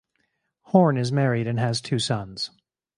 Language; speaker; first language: English; native; English